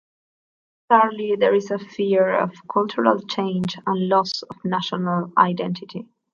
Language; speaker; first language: English; non-native, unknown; Spanish